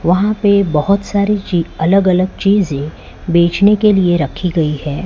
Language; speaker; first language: Hindi; non-native, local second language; Gujarati